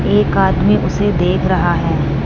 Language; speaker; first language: Hindi; non-native, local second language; Punjabi